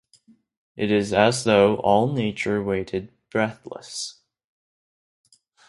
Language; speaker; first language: English; non-native, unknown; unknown